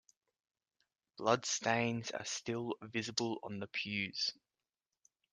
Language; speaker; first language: English; native; English